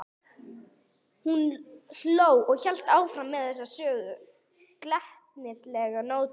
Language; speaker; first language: Icelandic; non-native, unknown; English